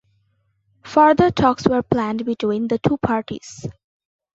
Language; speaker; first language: English; non-native, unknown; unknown